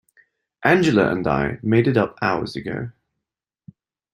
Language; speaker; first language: English; native; English